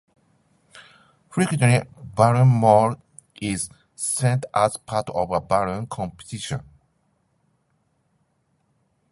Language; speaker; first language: English; non-native, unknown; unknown